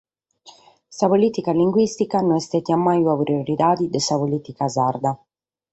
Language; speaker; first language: Sardinian; native; Sardinian